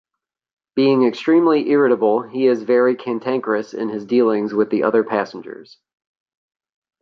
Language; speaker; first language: English; native; English